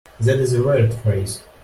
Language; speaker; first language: English; non-native, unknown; Russian